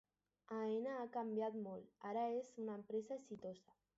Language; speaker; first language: Catalan; non-native, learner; Spanish